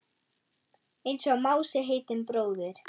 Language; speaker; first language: Icelandic; non-native, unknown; German